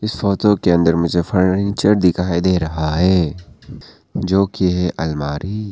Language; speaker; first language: Hindi; non-native, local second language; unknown